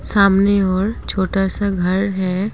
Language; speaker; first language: Hindi; non-native, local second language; Assamese